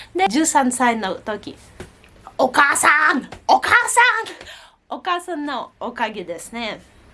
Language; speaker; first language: Japanese; non-native, fluent; Russian